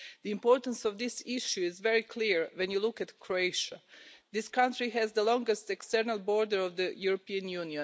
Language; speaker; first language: English; non-native, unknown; Croatian